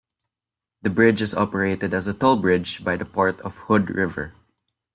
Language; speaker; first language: English; non-native, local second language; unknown